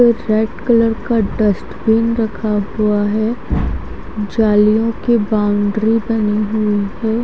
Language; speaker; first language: Hindi; native; Hindi